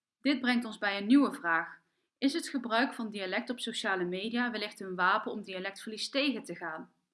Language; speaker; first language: Dutch; native; Dutch